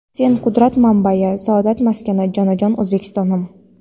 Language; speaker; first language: Uzbek; non-native, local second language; Kara-Kalpak